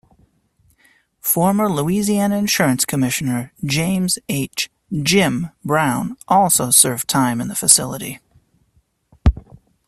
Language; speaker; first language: English; native; English